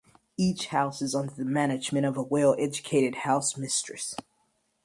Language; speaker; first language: English; native; English